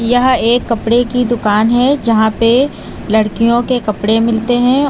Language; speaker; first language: Hindi; native; Hindi